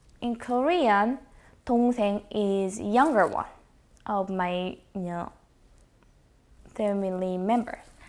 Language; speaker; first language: English; non-native, fluent; Korean